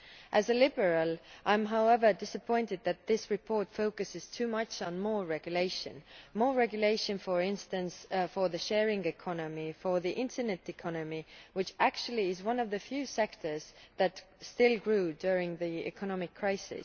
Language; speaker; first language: English; non-native, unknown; Estonian